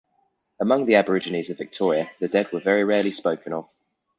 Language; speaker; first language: English; native; English